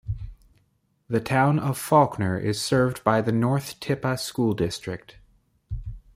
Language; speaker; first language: English; native; English